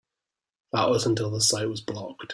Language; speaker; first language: English; native; English